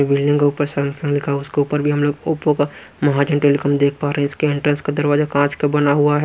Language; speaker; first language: Hindi; non-native, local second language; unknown